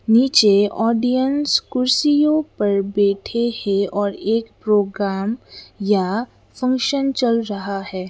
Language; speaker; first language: Hindi; non-native, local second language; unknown